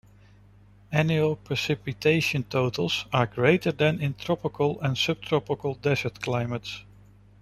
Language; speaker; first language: English; non-native, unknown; Dutch